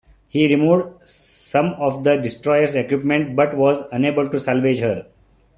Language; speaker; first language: English; non-native, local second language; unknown